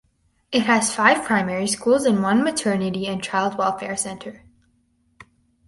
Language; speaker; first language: English; native; English